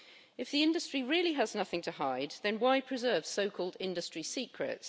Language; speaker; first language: English; native; English